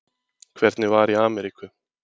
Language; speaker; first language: Icelandic; native; Icelandic